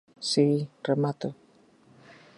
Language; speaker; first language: Galician; native; Galician